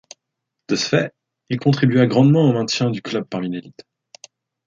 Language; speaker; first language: French; native; French